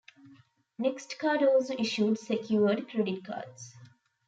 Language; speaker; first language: English; non-native, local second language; Tamil